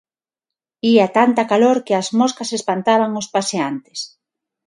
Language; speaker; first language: Galician; non-native, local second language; Spanish